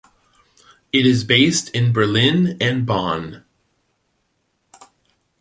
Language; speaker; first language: English; native; English